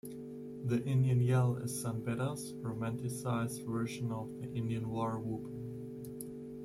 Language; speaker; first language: English; non-native, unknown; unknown